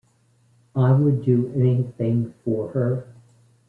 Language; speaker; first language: English; native; English